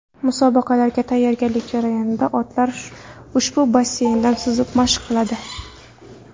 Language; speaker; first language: Uzbek; non-native, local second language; Kara-Kalpak